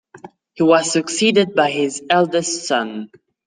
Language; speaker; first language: English; non-native, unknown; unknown